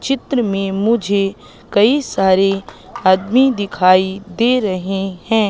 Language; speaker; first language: Hindi; native; Hindi